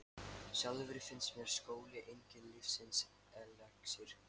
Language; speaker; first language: Icelandic; non-native, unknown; Lithuanian